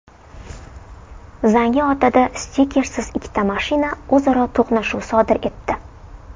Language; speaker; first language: Uzbek; native; Uzbek